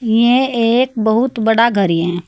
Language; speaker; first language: Hindi; native; Hindi